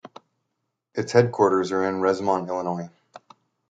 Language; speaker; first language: English; native; English